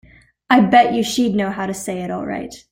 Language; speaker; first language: English; native; English